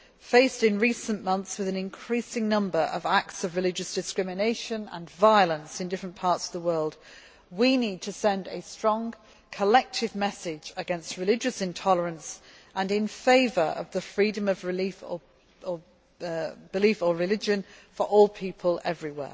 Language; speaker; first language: English; native; English